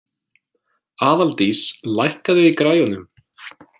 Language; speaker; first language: Icelandic; non-native, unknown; English